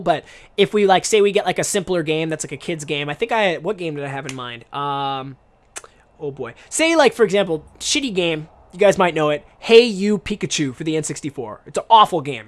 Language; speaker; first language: English; native; English